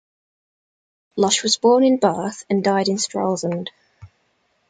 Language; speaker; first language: English; native; English